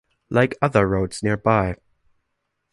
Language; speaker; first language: English; non-native, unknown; German